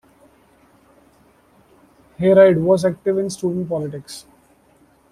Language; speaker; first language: English; non-native, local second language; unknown